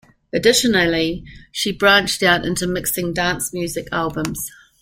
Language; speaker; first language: English; native; English